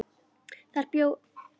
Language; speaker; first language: Icelandic; native; Icelandic